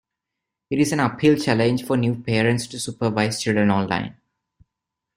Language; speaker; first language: English; non-native, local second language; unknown